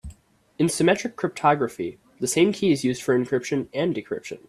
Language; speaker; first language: English; native; English